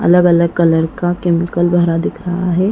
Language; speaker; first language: Hindi; native; Hindi